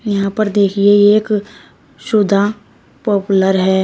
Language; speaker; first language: Hindi; native; Hindi